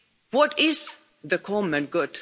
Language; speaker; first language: English; non-native, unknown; Finnish